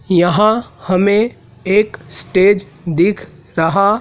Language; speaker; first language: Hindi; native; Hindi